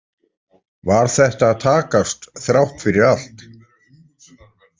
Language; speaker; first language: Icelandic; native; Icelandic